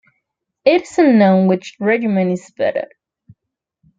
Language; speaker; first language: English; non-native, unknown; Spanish